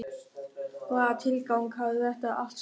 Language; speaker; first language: Icelandic; non-native, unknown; German